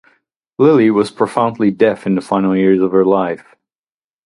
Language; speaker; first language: English; non-native, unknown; Dutch